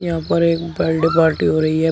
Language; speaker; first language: Hindi; native; Hindi